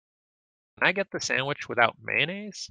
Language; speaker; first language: English; native; English